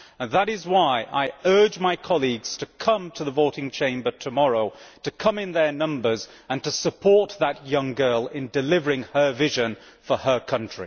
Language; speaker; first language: English; native; English